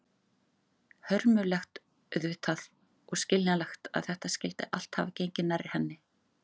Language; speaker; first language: Icelandic; native; Icelandic